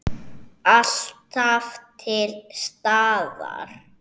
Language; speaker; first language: Icelandic; native; Icelandic